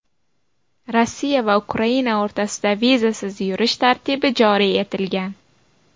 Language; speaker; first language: Uzbek; native; Uzbek